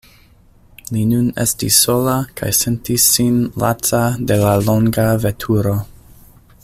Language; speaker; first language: Esperanto; non-native, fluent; English